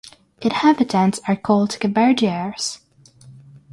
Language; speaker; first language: English; non-native, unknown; Russian